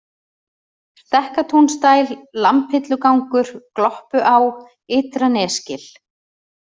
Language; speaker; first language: Icelandic; native; Icelandic